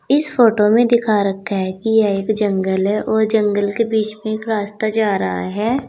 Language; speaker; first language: Hindi; native; Hindi